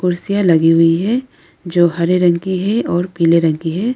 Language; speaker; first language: Hindi; non-native, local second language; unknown